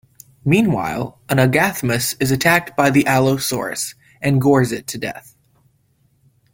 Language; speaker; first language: English; native; English